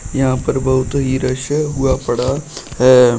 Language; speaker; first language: Hindi; native; Hindi